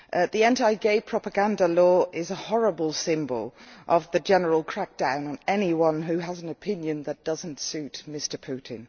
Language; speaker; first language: English; non-native, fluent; Dutch